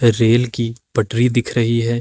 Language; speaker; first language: Hindi; native; Hindi